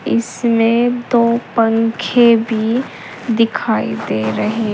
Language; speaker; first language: Hindi; native; Hindi